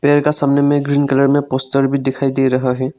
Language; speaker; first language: Hindi; non-native, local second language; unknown